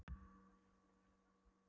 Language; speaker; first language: Icelandic; non-native, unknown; Polish